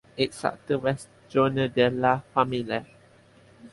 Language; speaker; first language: English; non-native, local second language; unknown